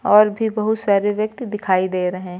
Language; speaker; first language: Hindi; native; Hindi